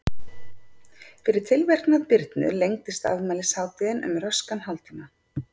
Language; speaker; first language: Icelandic; native; Icelandic